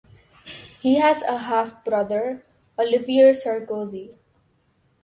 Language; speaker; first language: English; non-native, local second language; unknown